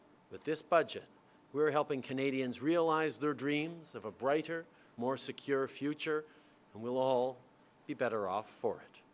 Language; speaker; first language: English; native; English